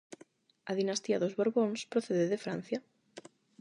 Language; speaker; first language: Galician; non-native, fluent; Spanish